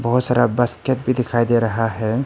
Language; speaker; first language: Hindi; non-native, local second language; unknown